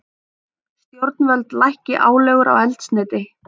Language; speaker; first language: Icelandic; native; Icelandic